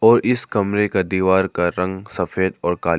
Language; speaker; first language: Hindi; non-native, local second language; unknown